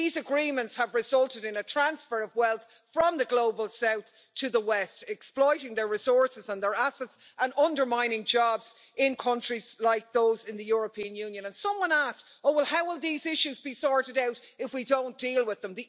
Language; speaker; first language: English; native; English